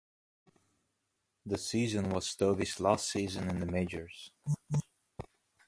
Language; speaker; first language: English; native; English